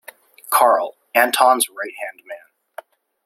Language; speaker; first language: English; native; English